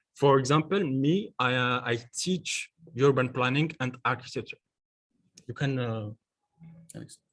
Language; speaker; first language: English; non-native, learner; French